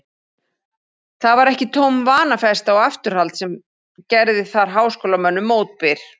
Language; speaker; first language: Icelandic; native; Icelandic